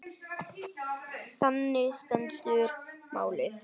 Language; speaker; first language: Icelandic; non-native, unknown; Vietnamese